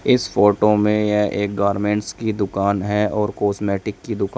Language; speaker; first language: Hindi; native; Hindi